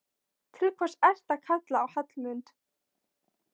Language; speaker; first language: Icelandic; non-native, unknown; Polish